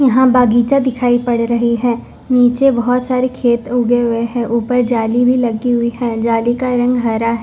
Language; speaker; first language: Hindi; non-native, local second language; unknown